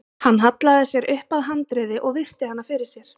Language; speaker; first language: Icelandic; native; Icelandic